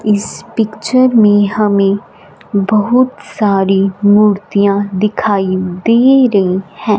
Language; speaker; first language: Hindi; non-native, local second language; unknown